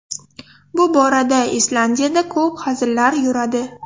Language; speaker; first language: Uzbek; non-native, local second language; Russian